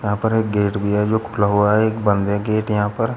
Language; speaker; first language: Hindi; native; Hindi